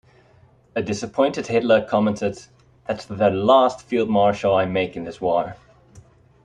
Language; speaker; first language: English; non-native, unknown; Dutch